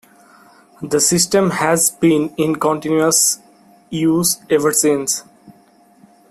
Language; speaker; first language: English; non-native, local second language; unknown